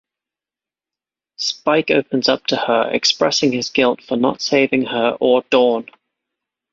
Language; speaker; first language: English; native; English